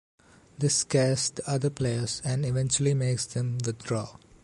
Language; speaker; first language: English; non-native, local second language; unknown